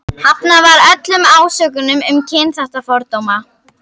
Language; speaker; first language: Icelandic; native; Icelandic